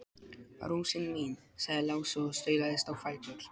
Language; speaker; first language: Icelandic; non-native, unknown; Polish